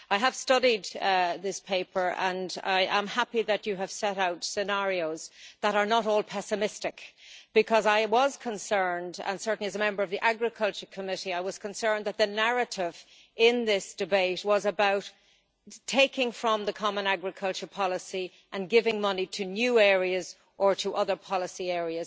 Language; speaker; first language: English; native; English